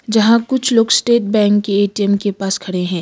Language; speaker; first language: Hindi; non-native, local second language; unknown